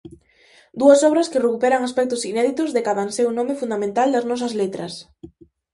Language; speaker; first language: Galician; native; Galician